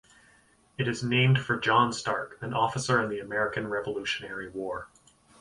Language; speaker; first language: English; native; English